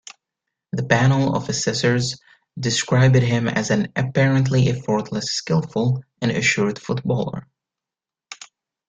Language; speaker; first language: English; native; English